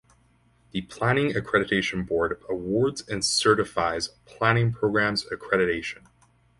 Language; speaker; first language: English; native; English